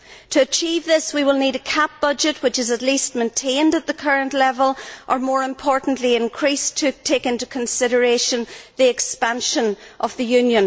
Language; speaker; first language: English; native; English